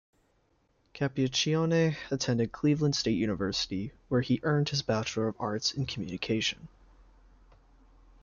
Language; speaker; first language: English; native; English